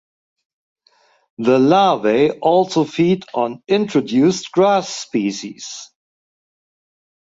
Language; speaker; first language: English; non-native, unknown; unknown